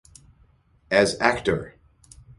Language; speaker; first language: English; native; English